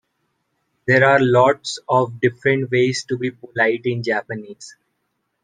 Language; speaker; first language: English; non-native, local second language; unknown